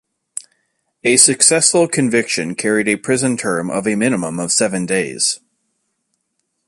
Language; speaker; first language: English; native; English